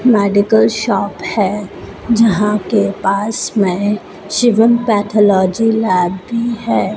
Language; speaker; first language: Hindi; native; Hindi